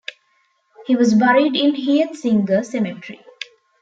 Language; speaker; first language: English; non-native, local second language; Tamil